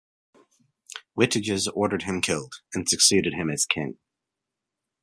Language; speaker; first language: English; native; English